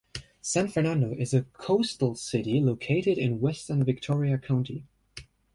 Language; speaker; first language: English; non-native, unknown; German